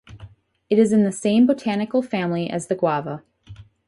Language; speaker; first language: English; native; English